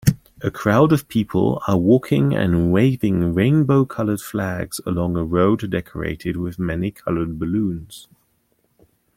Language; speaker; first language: English; native; English